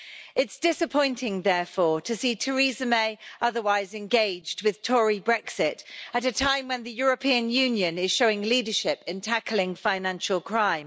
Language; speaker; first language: English; native; English